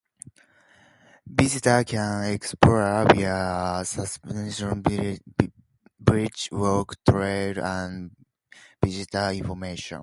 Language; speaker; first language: English; native; English